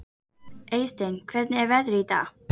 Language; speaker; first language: Icelandic; native; Icelandic